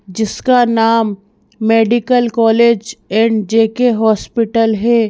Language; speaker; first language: Hindi; native; Hindi